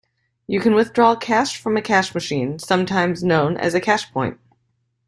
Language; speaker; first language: English; native; English